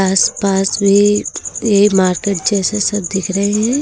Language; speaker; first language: Hindi; native; Hindi